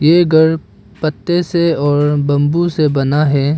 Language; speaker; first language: Hindi; non-native, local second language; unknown